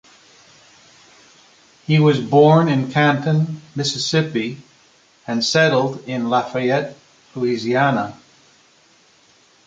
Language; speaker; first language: English; non-native, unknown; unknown